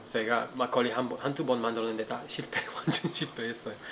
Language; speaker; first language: Korean; non-native, learner; Italian